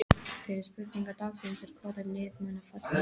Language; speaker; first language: Icelandic; non-native, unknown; English